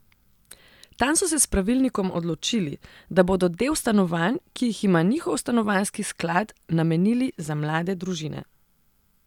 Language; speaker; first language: Slovenian; non-native, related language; Serbian